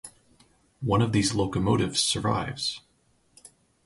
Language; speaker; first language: English; native; English